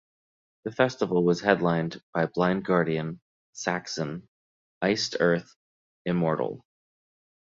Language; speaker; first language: English; native; English